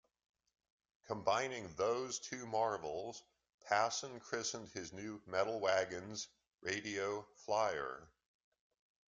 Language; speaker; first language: English; native; English